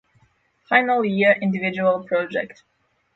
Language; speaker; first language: English; non-native, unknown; Polish